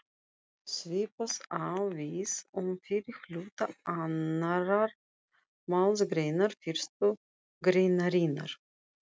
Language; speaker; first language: Icelandic; non-native, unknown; Russian